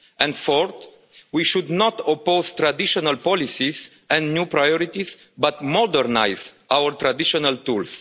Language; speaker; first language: English; non-native, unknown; Romanian